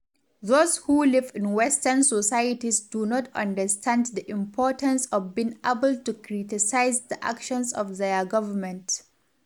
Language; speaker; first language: English; non-native, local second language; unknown